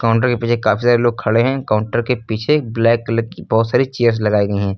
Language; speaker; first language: Hindi; native; Hindi